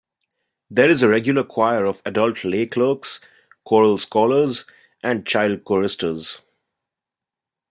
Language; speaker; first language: English; non-native, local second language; Bangla